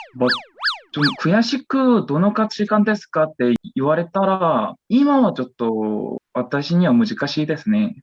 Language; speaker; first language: Japanese; non-native, learner; Korean